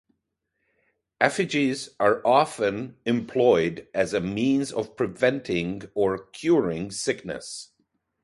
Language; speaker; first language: English; non-native, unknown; Hungarian